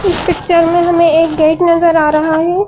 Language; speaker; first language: Hindi; native; Hindi